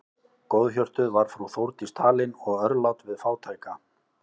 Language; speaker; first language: Icelandic; native; Icelandic